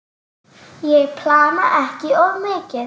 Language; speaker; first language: Icelandic; native; Icelandic